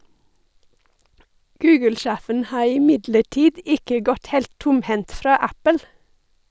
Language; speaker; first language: Norwegian; non-native, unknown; English